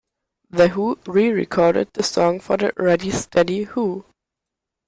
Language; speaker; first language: English; non-native, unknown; German